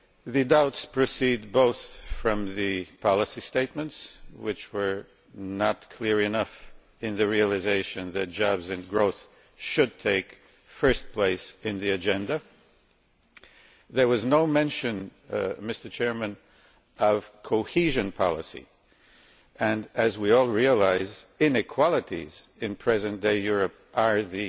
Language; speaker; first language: English; non-native, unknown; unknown